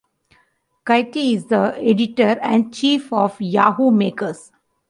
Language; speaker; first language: English; non-native, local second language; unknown